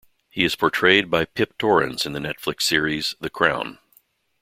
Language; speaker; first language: English; native; English